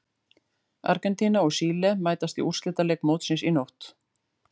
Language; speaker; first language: Icelandic; native; Icelandic